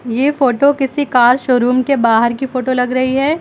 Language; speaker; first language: Hindi; native; Hindi